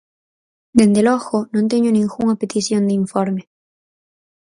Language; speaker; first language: Galician; native; Galician